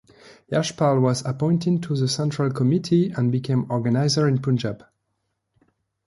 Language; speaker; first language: English; non-native, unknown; French